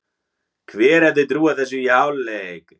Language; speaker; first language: Icelandic; native; Icelandic